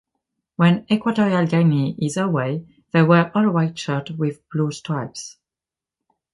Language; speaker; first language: English; non-native, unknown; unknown